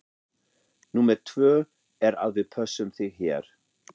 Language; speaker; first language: Icelandic; non-native, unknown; German